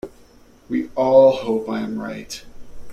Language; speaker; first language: English; native; English